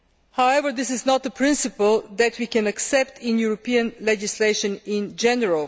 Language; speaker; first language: English; non-native, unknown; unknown